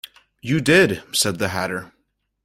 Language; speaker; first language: English; native; English